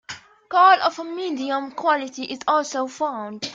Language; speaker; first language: English; native; English